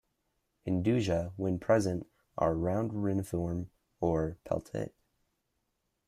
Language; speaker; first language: English; native; English